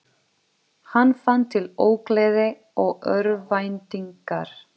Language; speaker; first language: Icelandic; non-native, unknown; Portuguese